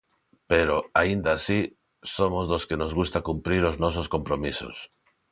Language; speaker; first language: Galician; non-native, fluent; Spanish